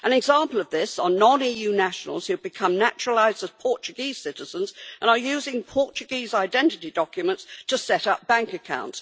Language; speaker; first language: English; native; English